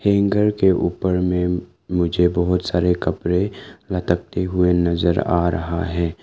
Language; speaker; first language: Hindi; non-native, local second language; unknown